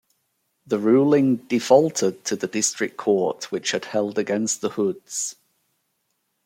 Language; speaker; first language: English; native; English